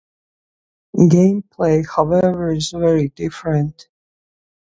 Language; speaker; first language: English; non-native, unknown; Latvian